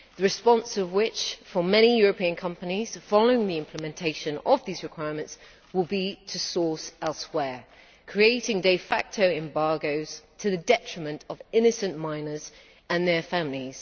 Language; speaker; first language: English; native; English